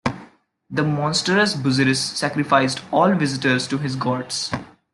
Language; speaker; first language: English; non-native, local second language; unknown